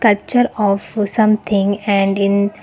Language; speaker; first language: English; non-native, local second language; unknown